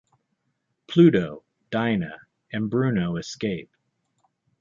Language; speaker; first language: English; native; English